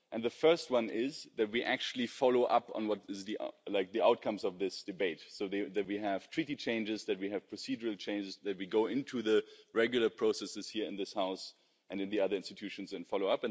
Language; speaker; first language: English; non-native, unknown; German